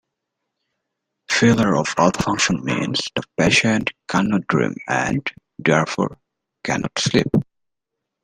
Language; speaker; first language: English; native; English